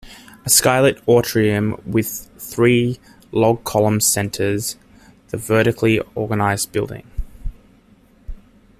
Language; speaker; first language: English; native; English